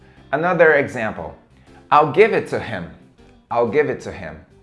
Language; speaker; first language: English; non-native, fluent; Portuguese